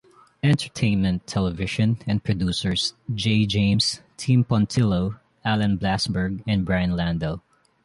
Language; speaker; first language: English; non-native, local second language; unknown